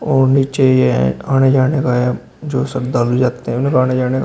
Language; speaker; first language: Hindi; native; Hindi